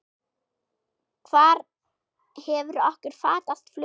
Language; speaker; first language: Icelandic; non-native, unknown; German